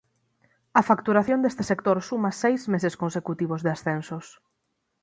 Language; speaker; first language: Galician; native; Galician